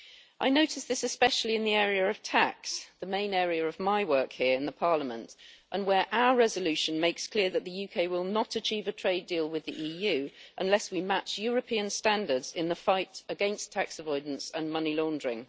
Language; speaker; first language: English; native; English